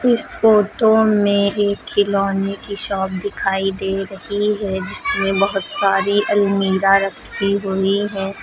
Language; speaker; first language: Hindi; native; Hindi